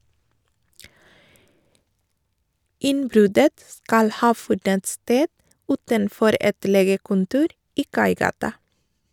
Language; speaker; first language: Norwegian; non-native, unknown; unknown